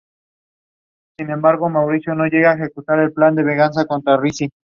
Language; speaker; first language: English; non-native, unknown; Spanish